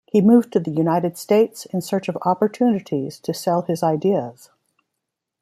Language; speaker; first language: English; native; English